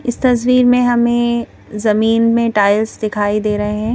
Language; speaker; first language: Hindi; native; Hindi